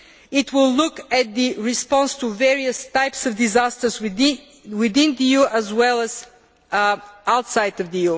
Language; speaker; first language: English; non-native, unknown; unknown